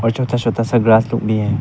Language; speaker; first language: Hindi; early bilingual, other home language; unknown